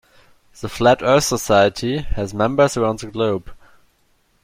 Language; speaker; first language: English; non-native, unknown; German